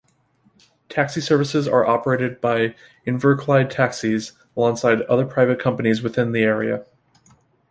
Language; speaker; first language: English; native; English